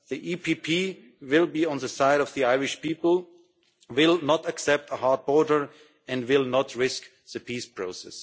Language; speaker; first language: English; non-native, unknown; German